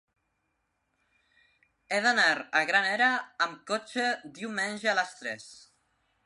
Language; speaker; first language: Catalan; non-native, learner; Spanish